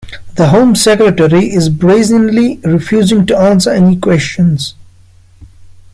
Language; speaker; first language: English; non-native, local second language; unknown